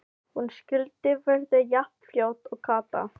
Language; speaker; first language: Icelandic; non-native, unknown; Filipino